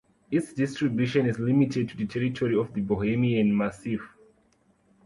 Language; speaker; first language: English; non-native, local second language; Kinyarwanda